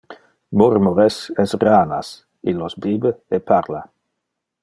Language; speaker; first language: Interlingua; non-native, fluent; Dutch